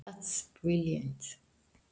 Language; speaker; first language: Icelandic; non-native, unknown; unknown